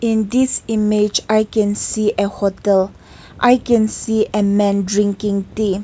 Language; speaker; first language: English; non-native, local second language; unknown